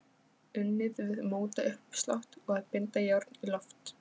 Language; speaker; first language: Icelandic; non-native, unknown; Polish